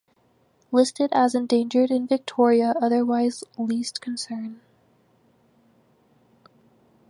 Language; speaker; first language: English; native; English